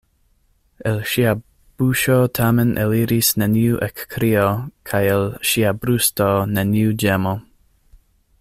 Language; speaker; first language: Esperanto; non-native, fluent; English